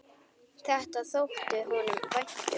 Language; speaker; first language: Icelandic; native; Icelandic